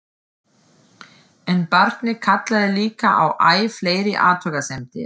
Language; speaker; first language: Icelandic; non-native, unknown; German